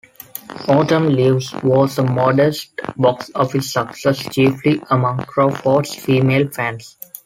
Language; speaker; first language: English; non-native, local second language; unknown